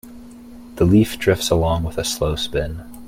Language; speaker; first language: English; native; English